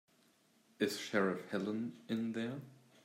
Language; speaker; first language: English; native; English